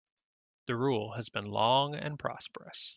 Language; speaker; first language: English; native; English